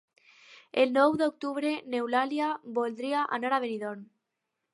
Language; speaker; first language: Catalan; non-native, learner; Spanish